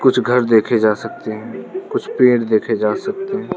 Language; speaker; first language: Hindi; non-native, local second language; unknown